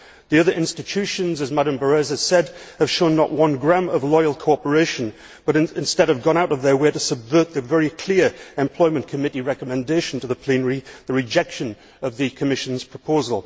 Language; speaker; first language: English; native; English